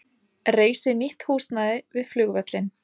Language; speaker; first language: Icelandic; native; Icelandic